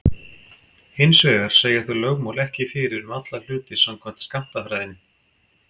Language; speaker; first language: Icelandic; native; Icelandic